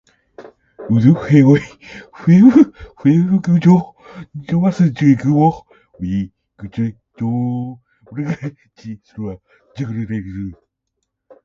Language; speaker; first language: Japanese; native; Japanese